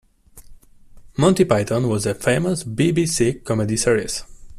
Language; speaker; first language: English; non-native, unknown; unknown